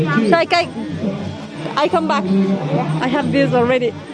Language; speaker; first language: English; non-native, learner; French